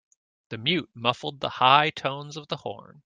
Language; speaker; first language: English; native; English